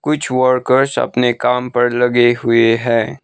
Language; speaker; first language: Hindi; non-native, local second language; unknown